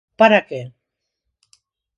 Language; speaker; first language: Galician; non-native, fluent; Spanish